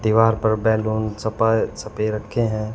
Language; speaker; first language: Hindi; native; Hindi